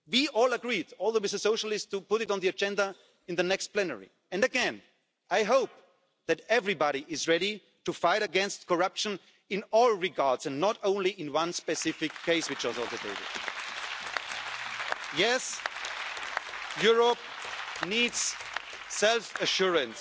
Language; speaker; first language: English; non-native, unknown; German